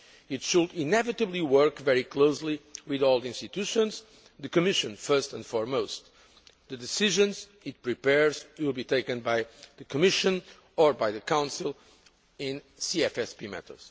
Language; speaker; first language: English; non-native, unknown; Portuguese